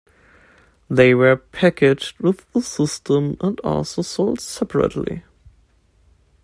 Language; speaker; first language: English; non-native, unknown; German